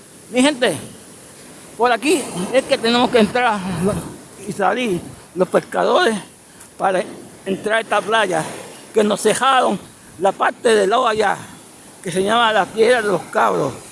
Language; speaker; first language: Spanish; native; Spanish